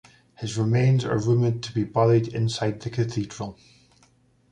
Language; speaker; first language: English; native; English